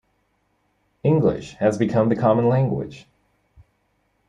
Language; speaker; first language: English; native; English